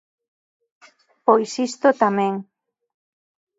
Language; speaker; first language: Galician; native; Galician